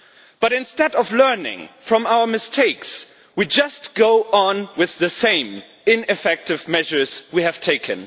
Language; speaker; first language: English; non-native, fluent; German